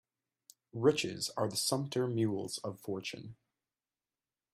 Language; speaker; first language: English; native; English